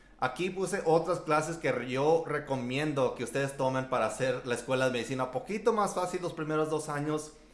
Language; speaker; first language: Spanish; early bilingual, heritage; Spanish